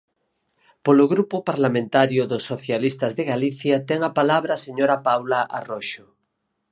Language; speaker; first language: Galician; native; Galician